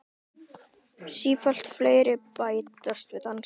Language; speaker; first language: Icelandic; native; Icelandic